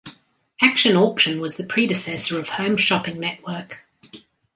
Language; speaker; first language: English; native; English